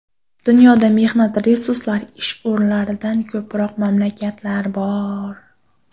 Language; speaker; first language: Uzbek; non-native, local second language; Kara-Kalpak